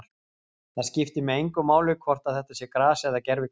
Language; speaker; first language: Icelandic; native; Icelandic